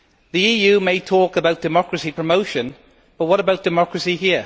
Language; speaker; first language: English; native; English